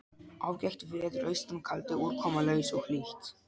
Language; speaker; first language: Icelandic; non-native, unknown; Polish